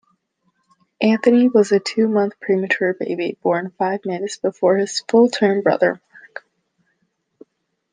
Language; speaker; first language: English; native; English